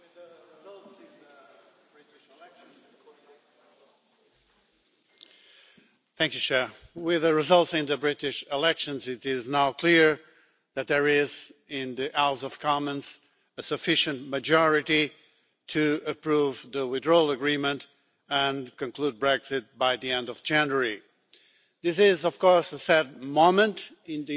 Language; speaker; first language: English; non-native, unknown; Portuguese